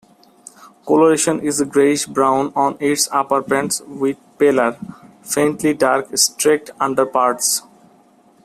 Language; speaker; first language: English; non-native, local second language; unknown